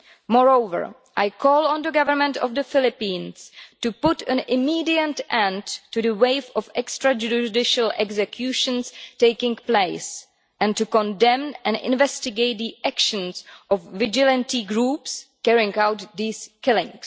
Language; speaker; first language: English; non-native, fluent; Czech